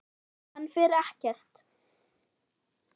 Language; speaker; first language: Icelandic; non-native, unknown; German